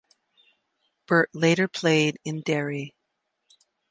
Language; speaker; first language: English; native; English